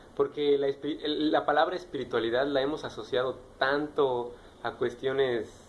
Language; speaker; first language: Spanish; native; Spanish